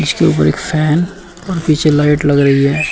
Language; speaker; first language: Hindi; native; Hindi